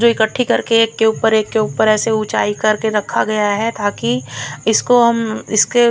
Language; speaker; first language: Hindi; non-native, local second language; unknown